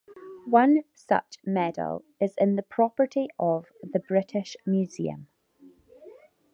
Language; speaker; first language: English; native; English